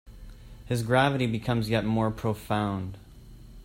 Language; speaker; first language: English; native; English